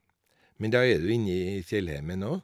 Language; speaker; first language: Norwegian; native; Norwegian